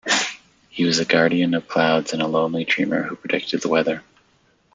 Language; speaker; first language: English; native; English